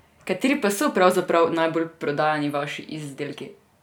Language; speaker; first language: Slovenian; non-native, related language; Serbian